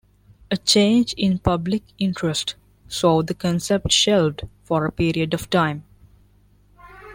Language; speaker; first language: English; non-native, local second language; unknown